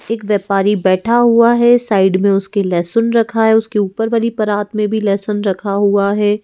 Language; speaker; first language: Hindi; native; Hindi